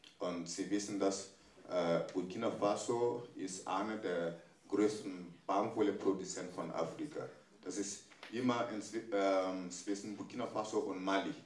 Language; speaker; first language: German; non-native, fluent; French